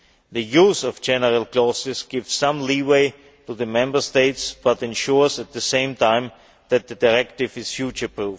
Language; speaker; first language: English; non-native, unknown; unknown